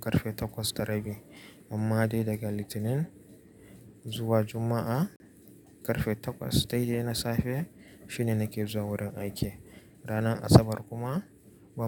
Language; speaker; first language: Hausa; native; Hausa